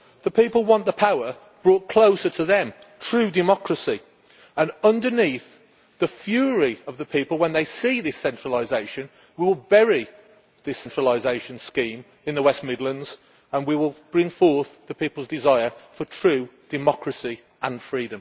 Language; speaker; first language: English; native; English